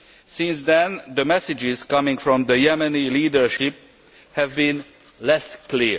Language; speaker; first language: English; non-native, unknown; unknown